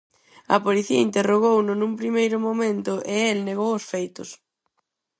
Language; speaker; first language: Galician; non-native, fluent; Spanish